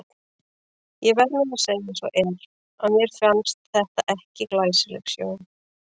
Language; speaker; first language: Icelandic; native; Icelandic